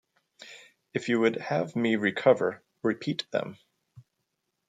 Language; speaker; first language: English; native; English